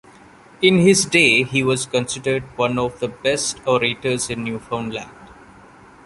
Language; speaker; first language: English; non-native, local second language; Malayalam